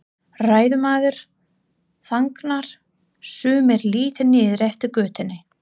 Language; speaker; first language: Icelandic; non-native, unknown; English